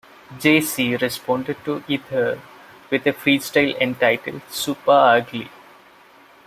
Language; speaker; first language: English; non-native, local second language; Malayalam